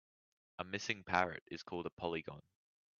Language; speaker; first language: English; native; English